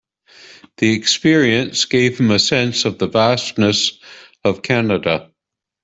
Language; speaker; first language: English; native; English